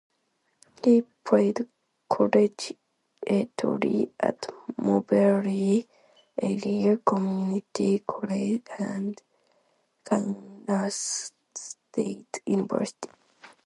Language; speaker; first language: English; non-native, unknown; Japanese